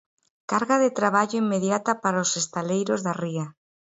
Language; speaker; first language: Galician; native; Galician